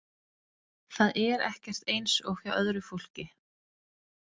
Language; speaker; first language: Icelandic; non-native, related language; Danish